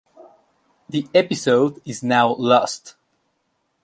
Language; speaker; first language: English; non-native, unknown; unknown